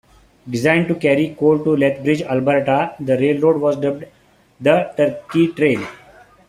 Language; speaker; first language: English; non-native, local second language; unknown